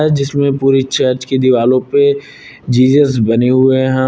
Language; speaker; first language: Hindi; native; Hindi